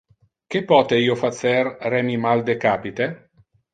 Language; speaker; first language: Interlingua; non-native, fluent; Italian